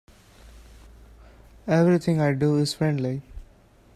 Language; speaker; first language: English; non-native, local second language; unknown